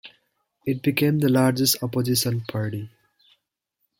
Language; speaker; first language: English; native; English